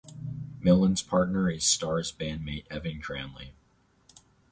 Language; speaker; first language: English; native; English